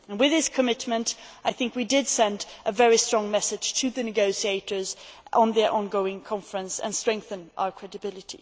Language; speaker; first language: English; non-native, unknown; Swedish